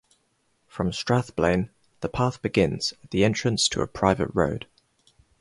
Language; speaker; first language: English; non-native, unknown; Spanish